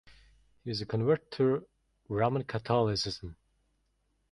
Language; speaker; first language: English; non-native, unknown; Mongolian